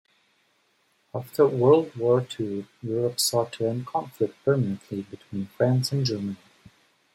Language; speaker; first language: English; native; English